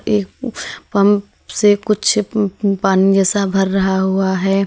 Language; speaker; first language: Hindi; native; Hindi